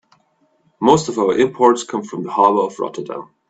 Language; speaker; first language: English; non-native, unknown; German